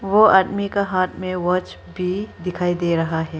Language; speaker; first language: Hindi; non-native, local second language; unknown